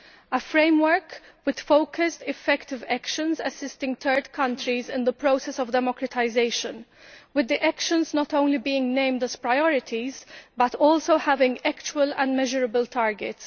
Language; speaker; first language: English; non-native, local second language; Maltese